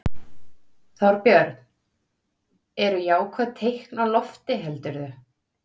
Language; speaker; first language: Icelandic; native; Icelandic